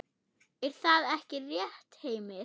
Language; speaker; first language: Icelandic; non-native, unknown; German